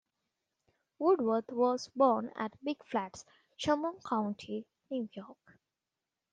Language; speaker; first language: English; non-native, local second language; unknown